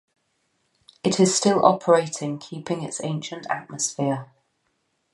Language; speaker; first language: English; native; English